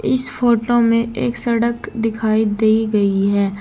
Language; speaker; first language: Hindi; native; Hindi